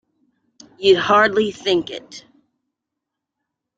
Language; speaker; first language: English; native; English